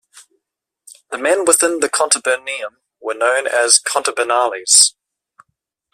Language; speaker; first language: English; native; English